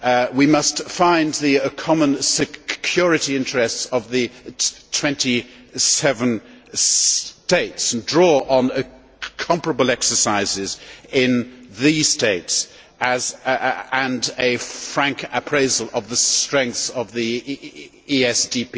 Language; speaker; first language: English; native; English